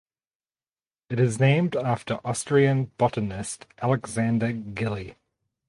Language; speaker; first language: English; native; English